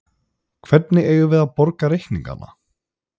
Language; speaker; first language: Icelandic; native; Icelandic